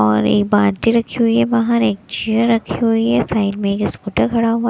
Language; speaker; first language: Hindi; non-native, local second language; Punjabi